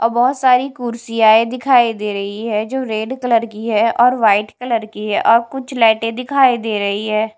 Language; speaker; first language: Hindi; non-native, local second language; Punjabi